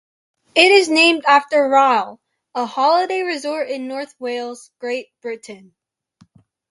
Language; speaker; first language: English; native; English